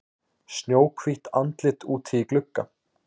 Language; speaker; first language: Icelandic; native; Icelandic